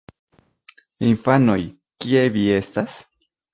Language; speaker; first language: Esperanto; non-native, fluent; Spanish